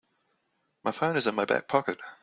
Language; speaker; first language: English; native; English